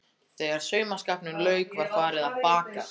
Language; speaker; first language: Icelandic; native; Icelandic